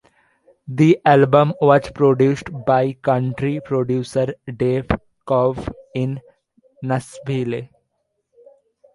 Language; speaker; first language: English; non-native, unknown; Bangla